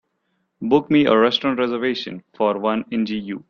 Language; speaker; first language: English; non-native, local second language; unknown